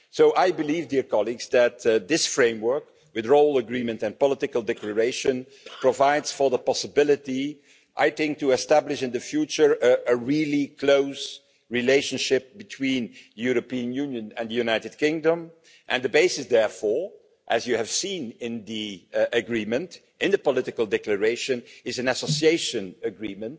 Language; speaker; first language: English; non-native, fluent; Dutch